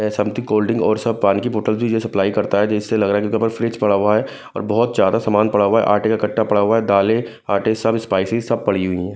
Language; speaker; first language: Hindi; non-native, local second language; Punjabi